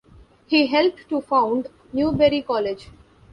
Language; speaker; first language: English; non-native, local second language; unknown